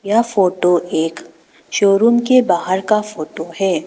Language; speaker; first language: Hindi; non-native, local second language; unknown